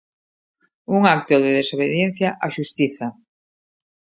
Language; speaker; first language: Galician; native; Galician